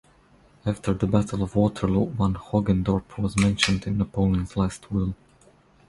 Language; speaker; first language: English; non-native, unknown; Croatian